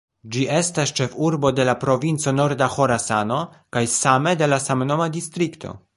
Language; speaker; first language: Esperanto; non-native, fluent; Polish